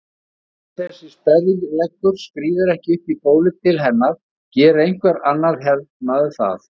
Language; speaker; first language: Icelandic; native; Icelandic